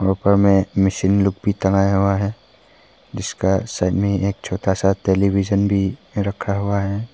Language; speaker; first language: Hindi; non-native, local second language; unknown